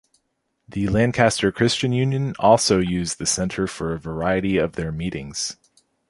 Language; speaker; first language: English; native; English